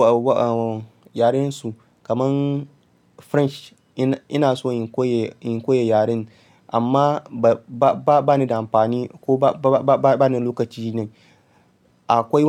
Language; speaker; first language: Hausa; non-native, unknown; Yoruba